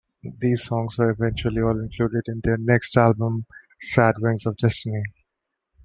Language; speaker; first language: English; non-native, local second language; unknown